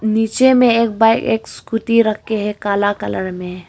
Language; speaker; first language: Hindi; early bilingual, other home language; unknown